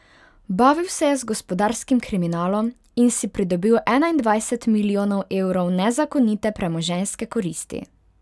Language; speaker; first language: Slovenian; non-native, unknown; Hungarian